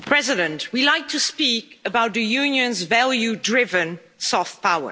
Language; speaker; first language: English; non-native, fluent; Dutch